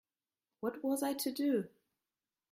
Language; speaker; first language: English; non-native, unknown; German